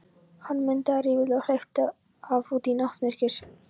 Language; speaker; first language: Icelandic; non-native, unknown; Polish